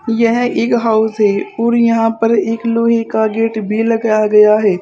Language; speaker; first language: Hindi; native; Hindi